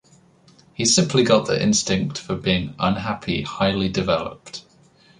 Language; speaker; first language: English; native; English